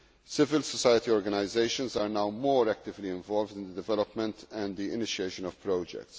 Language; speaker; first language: English; non-native, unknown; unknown